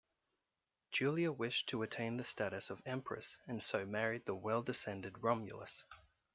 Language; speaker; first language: English; native; English